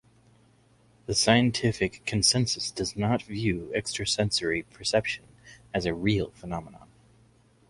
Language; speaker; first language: English; native; English